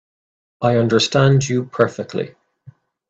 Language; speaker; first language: English; native; English